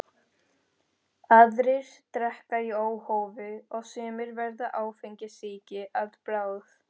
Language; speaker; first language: Icelandic; non-native, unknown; Spanish